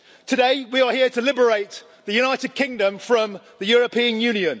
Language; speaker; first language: English; native; English